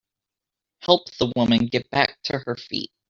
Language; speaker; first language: English; native; English